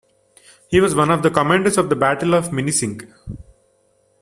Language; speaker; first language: English; non-native, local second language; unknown